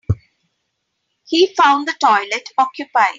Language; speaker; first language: English; non-native, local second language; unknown